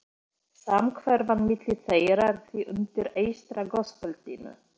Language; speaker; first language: Icelandic; non-native, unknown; Polish